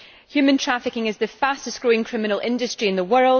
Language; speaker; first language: English; native; English